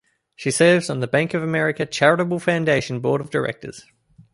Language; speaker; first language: English; native; English